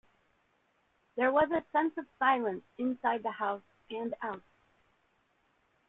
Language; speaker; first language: English; native; English